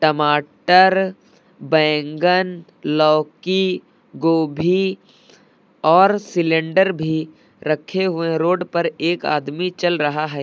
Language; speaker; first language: Hindi; native; Hindi